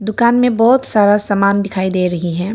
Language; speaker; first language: Hindi; non-native, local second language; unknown